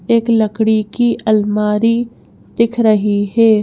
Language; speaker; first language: Hindi; native; Hindi